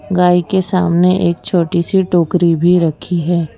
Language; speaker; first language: Hindi; non-native, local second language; Gujarati